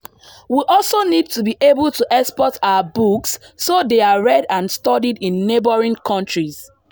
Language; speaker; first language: English; non-native, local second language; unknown